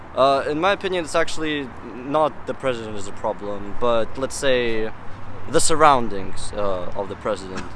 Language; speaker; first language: English; non-native, fluent; Russian